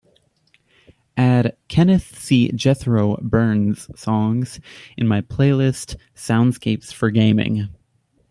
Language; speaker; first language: English; native; English